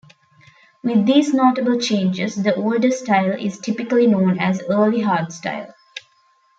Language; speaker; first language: English; non-native, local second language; Tamil